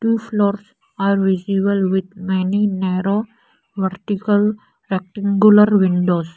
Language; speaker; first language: English; non-native, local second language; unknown